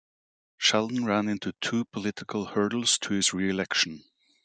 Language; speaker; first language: English; native; English